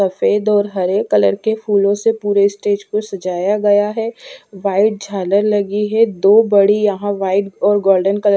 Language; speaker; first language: Hindi; non-native, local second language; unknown